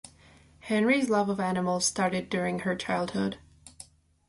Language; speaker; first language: English; non-native, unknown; Czech